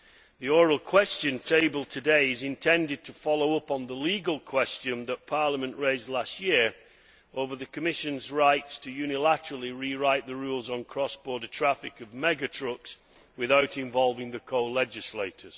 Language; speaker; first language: English; native; English